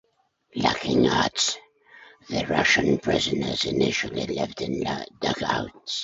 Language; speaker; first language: English; native; English